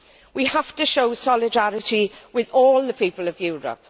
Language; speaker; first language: English; native; English